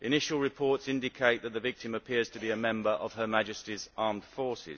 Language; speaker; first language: English; native; English